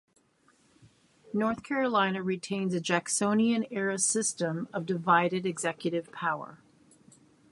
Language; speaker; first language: English; native; English